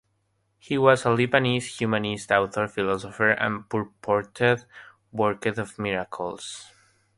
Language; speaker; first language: English; non-native, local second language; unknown